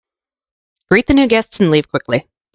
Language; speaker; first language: English; native; English